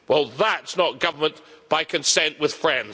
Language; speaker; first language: English; native; English